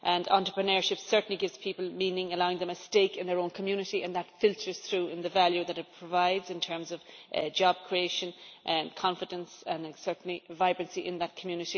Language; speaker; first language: English; native; English